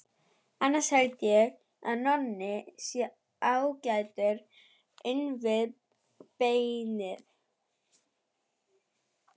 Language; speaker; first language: Icelandic; non-native, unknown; German